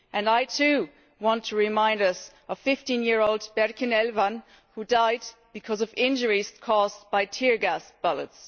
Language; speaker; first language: English; non-native, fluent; German